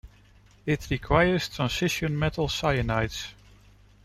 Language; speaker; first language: English; non-native, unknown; Dutch